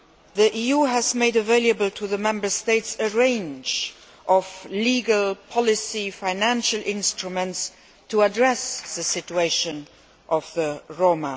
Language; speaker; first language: English; non-native, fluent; Luxembourgish